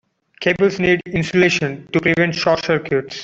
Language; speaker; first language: English; non-native, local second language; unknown